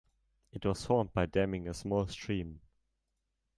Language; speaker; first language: English; non-native, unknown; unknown